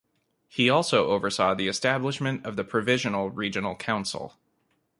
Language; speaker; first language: English; native; English